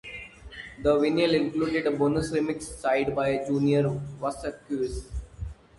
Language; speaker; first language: English; non-native, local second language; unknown